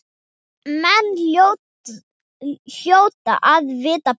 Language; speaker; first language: Icelandic; non-native, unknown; Thai